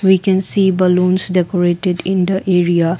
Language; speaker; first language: English; non-native, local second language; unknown